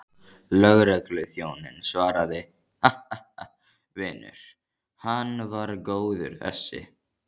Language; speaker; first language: Icelandic; native; Icelandic